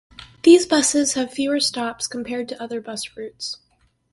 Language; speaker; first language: English; native; English